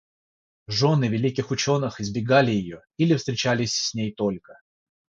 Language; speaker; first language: Russian; non-native, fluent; Georgian